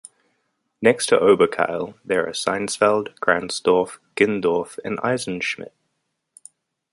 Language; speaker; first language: English; native; English